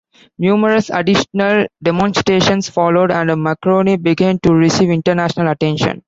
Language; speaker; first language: English; non-native, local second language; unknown